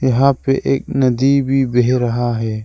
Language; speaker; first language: Hindi; non-native, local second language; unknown